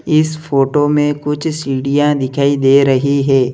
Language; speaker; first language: Hindi; native; Hindi